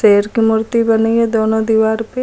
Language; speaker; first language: Hindi; native; Hindi